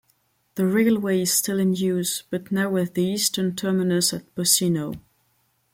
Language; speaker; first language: English; non-native, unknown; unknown